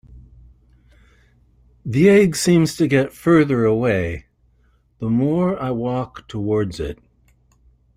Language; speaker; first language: English; native; English